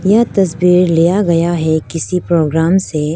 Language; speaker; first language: Hindi; non-native, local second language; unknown